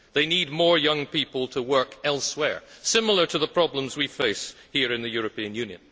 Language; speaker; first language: English; native; English